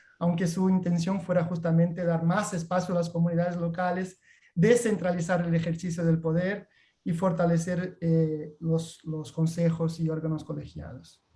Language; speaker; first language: Spanish; non-native, related language; Portuguese